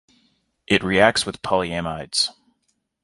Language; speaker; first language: English; native; English